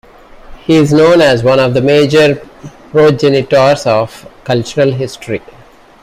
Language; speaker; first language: English; non-native, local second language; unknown